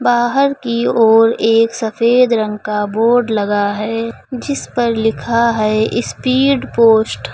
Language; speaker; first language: Hindi; native; Hindi